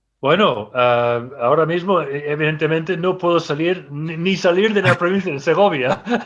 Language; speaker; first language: Spanish; non-native, fluent; English